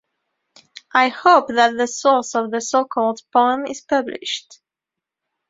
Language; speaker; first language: English; non-native, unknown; French